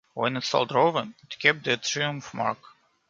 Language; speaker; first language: English; non-native, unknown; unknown